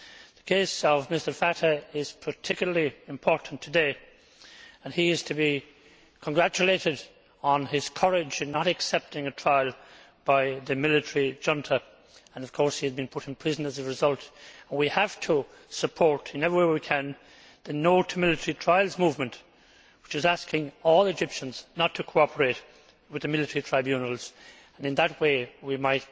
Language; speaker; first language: English; native; English